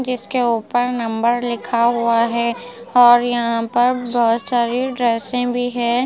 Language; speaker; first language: Hindi; non-native, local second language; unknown